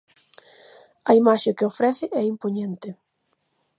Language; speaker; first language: Galician; native; Galician